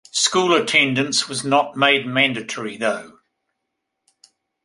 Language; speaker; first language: English; native; English